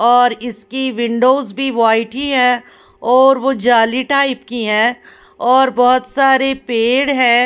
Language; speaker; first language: Hindi; non-native, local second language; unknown